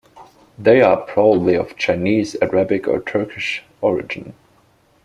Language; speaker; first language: English; native; English